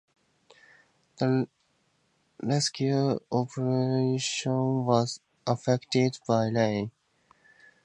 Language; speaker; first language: English; native; English